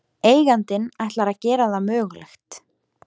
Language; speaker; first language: Icelandic; native; Icelandic